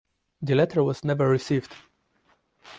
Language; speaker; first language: English; non-native, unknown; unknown